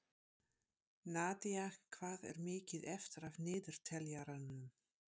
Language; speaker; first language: Icelandic; non-native, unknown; Dutch